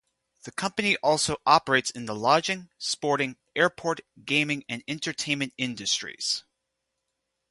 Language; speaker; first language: English; native; English